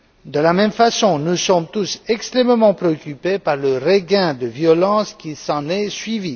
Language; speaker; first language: French; non-native, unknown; Romanian